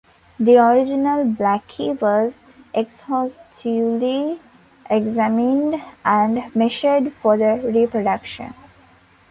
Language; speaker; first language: English; non-native, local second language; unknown